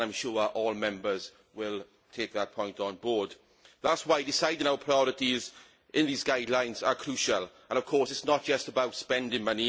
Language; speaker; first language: English; native; English